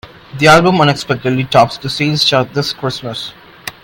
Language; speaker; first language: English; non-native, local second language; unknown